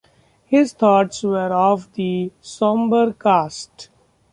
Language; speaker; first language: English; non-native, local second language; Marathi